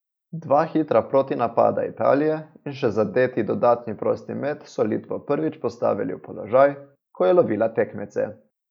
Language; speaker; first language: Slovenian; native; Slovenian